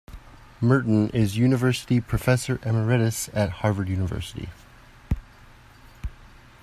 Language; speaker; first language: English; native; English